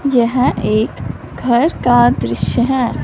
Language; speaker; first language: Hindi; non-native, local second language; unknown